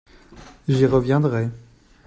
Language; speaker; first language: French; non-native, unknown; Chinese